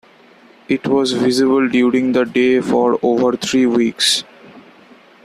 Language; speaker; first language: English; non-native, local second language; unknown